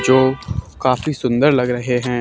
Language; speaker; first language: Hindi; native; Hindi